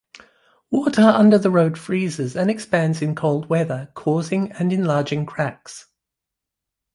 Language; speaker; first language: English; non-native, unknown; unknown